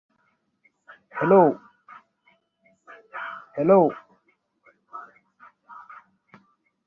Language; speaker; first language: English; non-native, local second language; Hausa